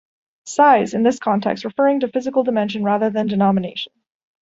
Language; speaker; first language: English; native; English